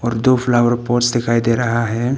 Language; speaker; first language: Hindi; non-native, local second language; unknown